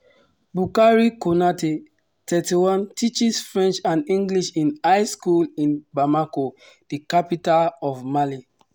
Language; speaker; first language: English; non-native, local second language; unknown